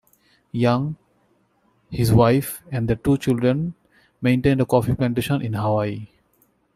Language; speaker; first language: English; native; English